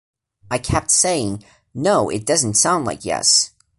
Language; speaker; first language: English; non-native, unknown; Portuguese